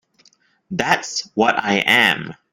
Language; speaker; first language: English; non-native, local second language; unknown